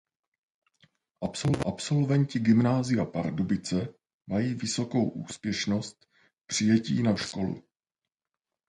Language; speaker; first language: Czech; native; Czech